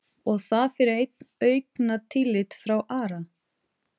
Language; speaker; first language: Icelandic; non-native, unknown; Portuguese